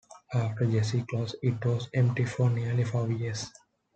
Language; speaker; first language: English; non-native, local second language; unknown